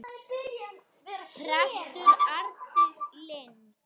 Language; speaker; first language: Icelandic; native; Icelandic